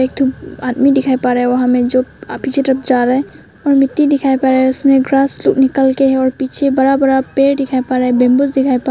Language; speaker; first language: Hindi; non-native, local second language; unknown